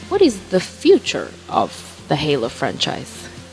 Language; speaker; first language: English; non-native, fluent; Italian